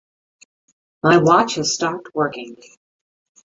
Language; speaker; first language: English; native; English